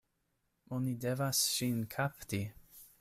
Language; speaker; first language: Esperanto; non-native, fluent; English